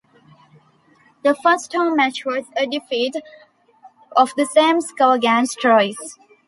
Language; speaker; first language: English; non-native, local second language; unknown